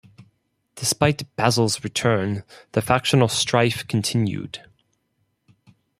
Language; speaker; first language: English; non-native, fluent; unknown